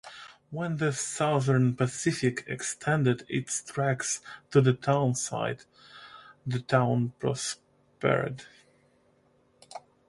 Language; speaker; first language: English; non-native, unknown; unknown